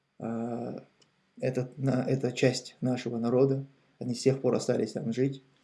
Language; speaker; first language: Russian; non-native, local second language; Chechen